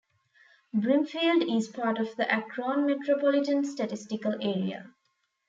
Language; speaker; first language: English; non-native, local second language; Tamil